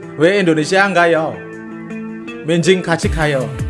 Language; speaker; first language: Korean; non-native, fluent; Indonesian